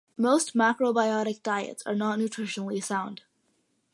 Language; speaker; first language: English; early bilingual, other home language; Malayalam